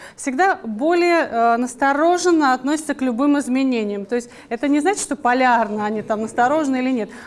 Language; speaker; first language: Russian; native; Russian